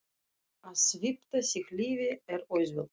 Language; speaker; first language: Icelandic; non-native, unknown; Russian